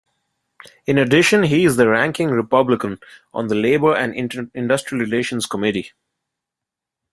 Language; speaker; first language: English; non-native, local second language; Bangla